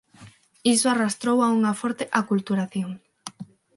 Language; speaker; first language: Galician; non-native, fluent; Spanish